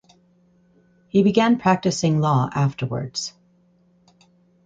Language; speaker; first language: English; native; English